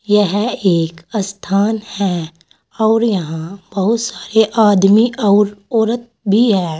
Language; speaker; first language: Hindi; native; Hindi